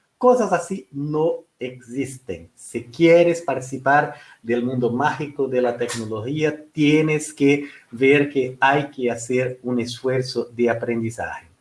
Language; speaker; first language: Spanish; non-native, related language; Portuguese